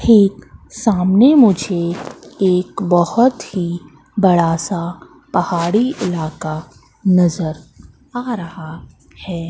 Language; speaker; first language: Hindi; native; Hindi